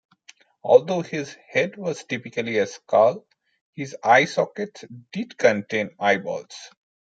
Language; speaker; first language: English; non-native, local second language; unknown